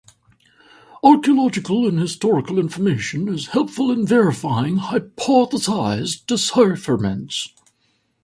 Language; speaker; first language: English; native; English